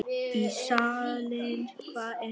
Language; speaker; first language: Icelandic; non-native, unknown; Vietnamese